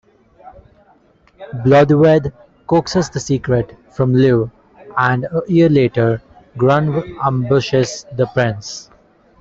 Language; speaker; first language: English; non-native, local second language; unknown